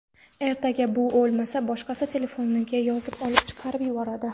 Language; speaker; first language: Uzbek; non-native, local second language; Kara-Kalpak